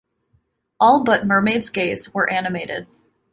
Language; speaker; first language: English; native; English